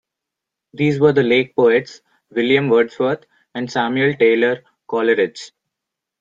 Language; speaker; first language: English; non-native, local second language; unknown